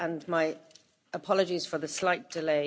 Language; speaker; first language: English; native; English